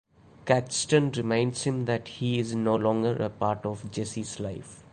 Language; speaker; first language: English; non-native, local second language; Malayalam